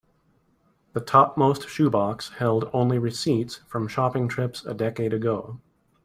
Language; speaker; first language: English; native; English